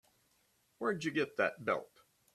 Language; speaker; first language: English; native; English